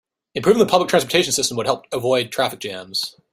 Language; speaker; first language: English; native; English